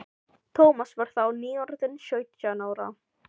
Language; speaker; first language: Icelandic; non-native, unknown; Filipino